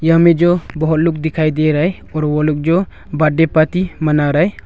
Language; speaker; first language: Hindi; non-native, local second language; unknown